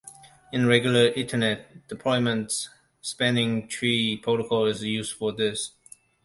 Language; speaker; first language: English; non-native, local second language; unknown